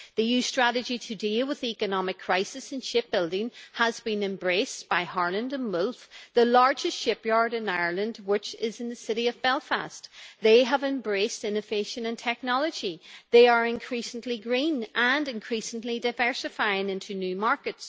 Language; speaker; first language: English; native; English